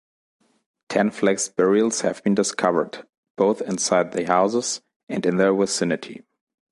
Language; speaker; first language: English; non-native, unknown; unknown